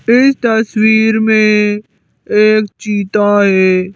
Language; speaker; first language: Hindi; native; Hindi